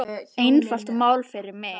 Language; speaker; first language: Icelandic; native; Icelandic